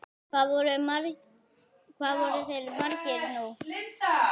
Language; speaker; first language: Icelandic; native; Icelandic